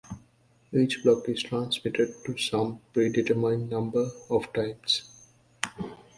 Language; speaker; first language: English; native; English